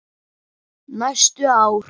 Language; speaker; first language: Icelandic; native; Icelandic